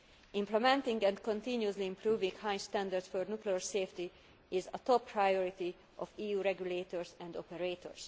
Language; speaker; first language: English; non-native, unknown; Hungarian